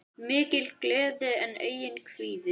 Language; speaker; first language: Icelandic; native; Icelandic